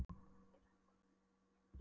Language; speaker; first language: Icelandic; non-native, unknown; Polish